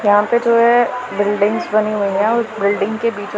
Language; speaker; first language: Hindi; non-native, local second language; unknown